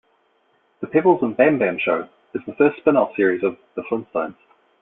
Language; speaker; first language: English; native; English